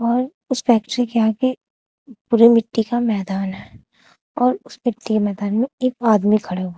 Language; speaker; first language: Hindi; native; Hindi